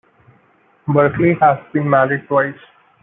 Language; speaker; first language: English; non-native, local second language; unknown